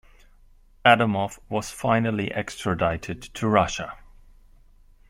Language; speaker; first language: English; non-native, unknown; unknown